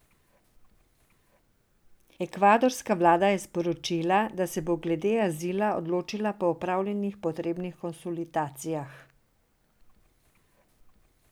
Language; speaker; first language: Slovenian; non-native, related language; Serbian